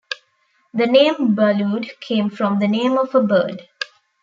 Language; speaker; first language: English; non-native, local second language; Tamil